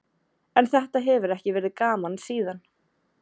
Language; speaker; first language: Icelandic; native; Icelandic